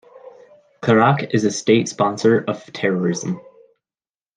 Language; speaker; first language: English; native; English